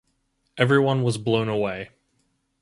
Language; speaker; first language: English; native; English